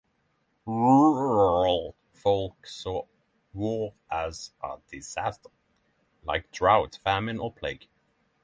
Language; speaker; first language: English; non-native, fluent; Norwegian